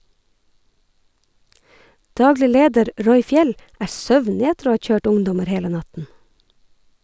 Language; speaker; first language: Norwegian; native; Norwegian